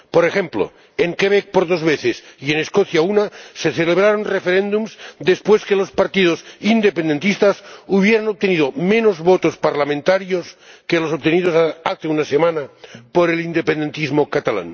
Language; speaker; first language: Spanish; non-native, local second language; Catalan